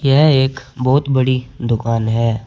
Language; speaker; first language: Hindi; native; Hindi